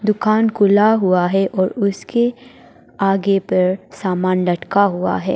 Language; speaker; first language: Hindi; non-native, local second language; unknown